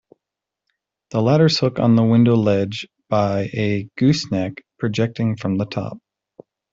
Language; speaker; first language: English; native; English